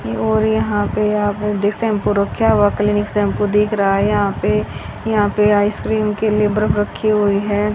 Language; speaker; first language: Hindi; native; Hindi